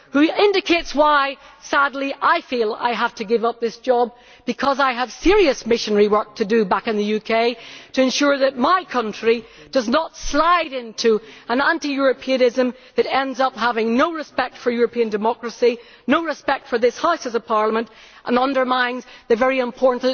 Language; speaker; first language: English; native; English